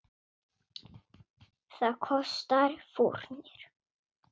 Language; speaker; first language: Icelandic; non-native, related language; Swedish